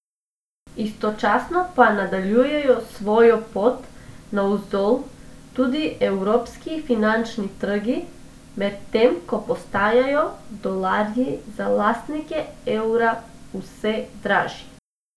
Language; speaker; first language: Slovenian; non-native, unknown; Macedonian